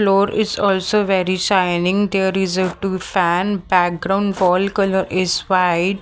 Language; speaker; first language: English; non-native, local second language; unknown